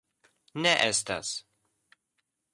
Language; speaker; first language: Esperanto; non-native, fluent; Polish